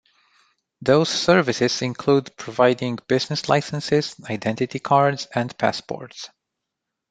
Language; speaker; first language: English; non-native, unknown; Romanian